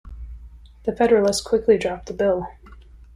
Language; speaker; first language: English; native; English